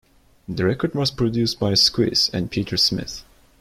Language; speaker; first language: English; non-native, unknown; Turkish